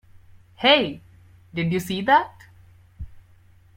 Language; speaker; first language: English; non-native, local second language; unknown